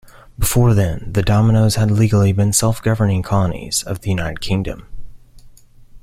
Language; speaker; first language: English; native; English